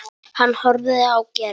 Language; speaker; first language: Icelandic; non-native, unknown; Polish